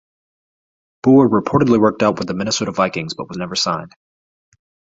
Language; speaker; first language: English; native; English